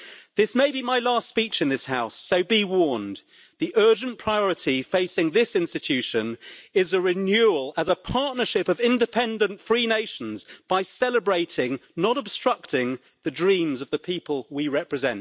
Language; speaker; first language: English; native; English